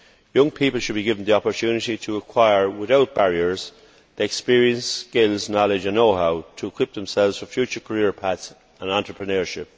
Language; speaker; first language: English; native; English